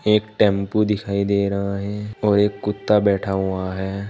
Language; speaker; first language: Hindi; native; Hindi